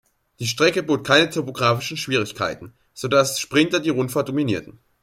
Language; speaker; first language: German; native; German